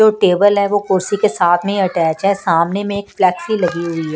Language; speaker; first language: Hindi; non-native, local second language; Punjabi